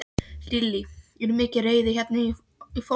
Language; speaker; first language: Icelandic; non-native, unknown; Polish